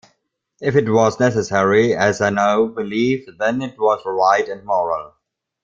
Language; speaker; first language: English; non-native, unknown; German